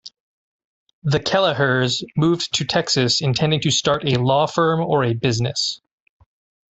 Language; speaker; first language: English; native; English